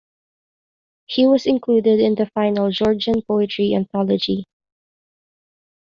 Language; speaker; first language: English; non-native, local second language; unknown